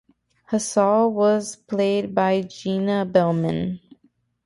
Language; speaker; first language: English; native; English